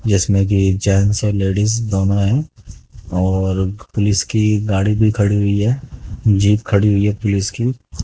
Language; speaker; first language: Hindi; native; Hindi